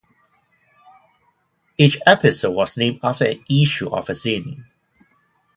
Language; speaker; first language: English; non-native, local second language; Cantonese